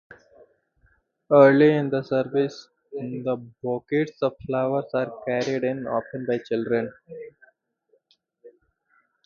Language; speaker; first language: English; native; English